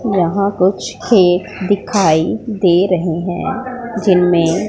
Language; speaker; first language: Hindi; non-native, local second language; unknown